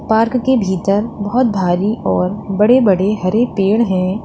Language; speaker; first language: Hindi; native; Hindi